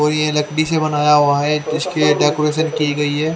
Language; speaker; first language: Hindi; native; Hindi